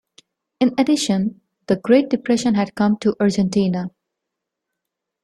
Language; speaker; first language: English; non-native, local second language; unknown